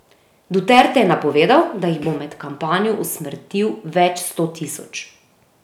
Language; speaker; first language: Slovenian; native; Slovenian